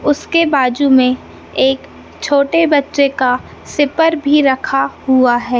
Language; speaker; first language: Hindi; native; Hindi